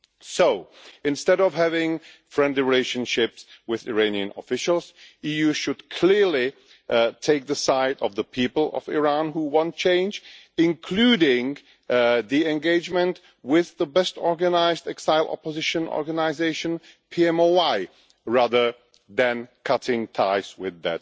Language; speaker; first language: English; non-native, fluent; Czech